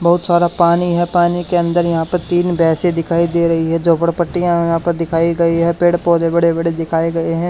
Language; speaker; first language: Hindi; native; Hindi